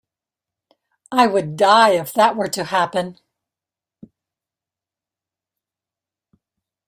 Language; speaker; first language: English; native; English